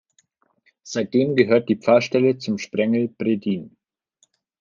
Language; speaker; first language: German; native; German